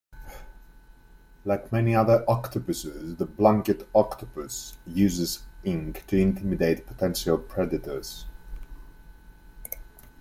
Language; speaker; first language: English; native; English